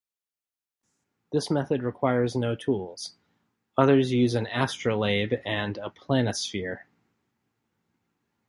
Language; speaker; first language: English; native; English